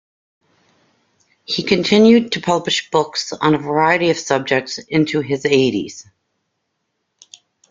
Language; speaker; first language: English; native; English